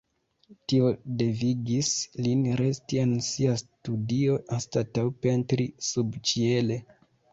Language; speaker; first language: Esperanto; non-native, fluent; Kinyarwanda